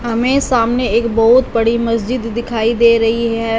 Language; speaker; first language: Hindi; non-native, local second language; Punjabi